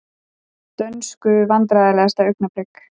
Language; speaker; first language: Icelandic; native; Icelandic